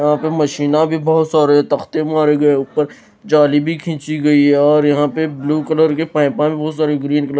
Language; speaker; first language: Hindi; non-native, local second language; Punjabi